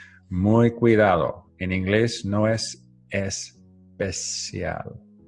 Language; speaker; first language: Spanish; non-native, learner; English